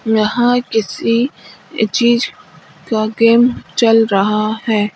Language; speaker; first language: Hindi; native; Hindi